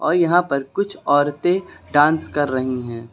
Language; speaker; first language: Hindi; native; Hindi